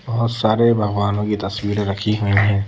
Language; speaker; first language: Hindi; native; Hindi